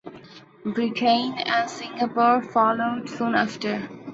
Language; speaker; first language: English; non-native, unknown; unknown